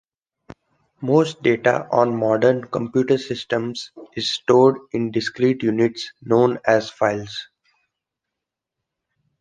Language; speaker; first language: English; non-native, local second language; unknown